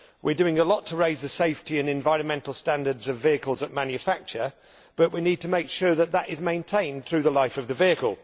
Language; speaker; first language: English; native; English